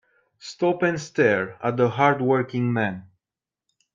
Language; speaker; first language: English; native; English